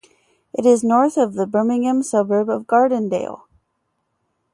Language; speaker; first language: English; native; English